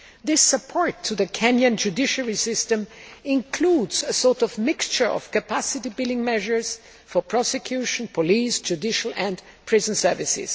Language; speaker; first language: English; non-native, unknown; German